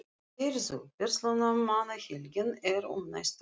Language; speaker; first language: Icelandic; non-native, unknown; Russian